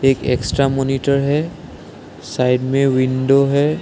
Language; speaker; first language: Hindi; non-native, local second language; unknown